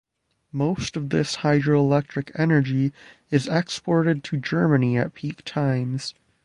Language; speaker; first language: English; native; English